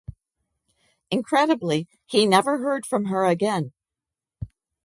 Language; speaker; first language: English; native; English